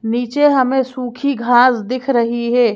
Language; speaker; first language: Hindi; native; Hindi